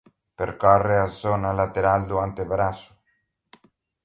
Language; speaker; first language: Galician; native; Galician